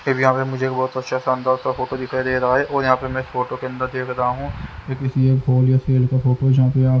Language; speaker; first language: Hindi; native; Hindi